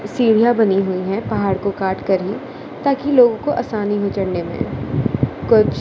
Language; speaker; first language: Hindi; non-native, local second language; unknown